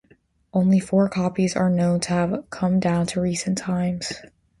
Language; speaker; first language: English; native; English